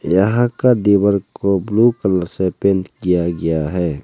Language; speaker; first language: Hindi; non-native, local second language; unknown